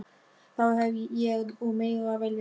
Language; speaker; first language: Icelandic; non-native, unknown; German